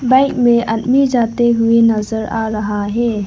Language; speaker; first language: Hindi; non-native, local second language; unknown